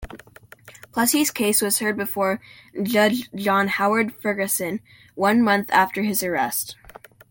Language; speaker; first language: English; native; English